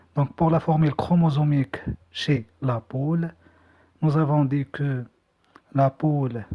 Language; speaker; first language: French; non-native, local second language; Arabic